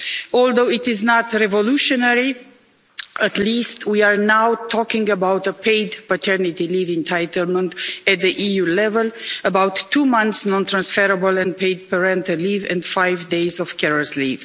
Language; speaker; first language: English; non-native, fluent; Romanian